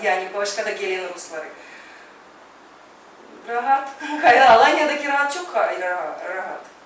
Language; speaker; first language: Turkish; non-native, fluent; Russian